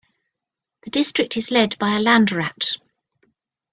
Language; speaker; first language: English; native; English